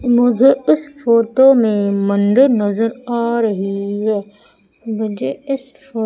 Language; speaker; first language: Hindi; native; Hindi